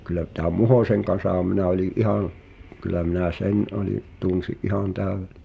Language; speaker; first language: Finnish; native; Finnish